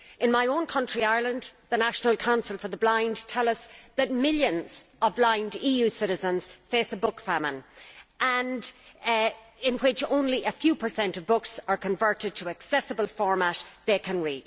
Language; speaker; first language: English; native; English